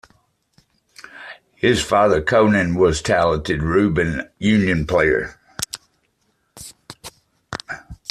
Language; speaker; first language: English; native; English